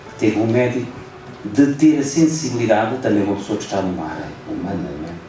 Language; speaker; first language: Portuguese; non-native, local second language; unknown